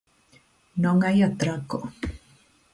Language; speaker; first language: Galician; native; Galician